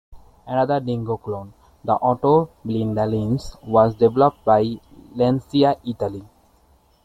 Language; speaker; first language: English; non-native, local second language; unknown